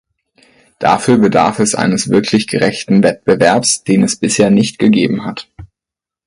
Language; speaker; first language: German; native; German